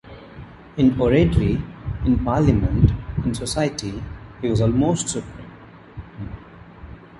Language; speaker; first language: English; non-native, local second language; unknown